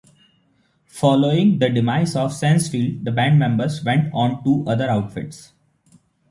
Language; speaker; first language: English; non-native, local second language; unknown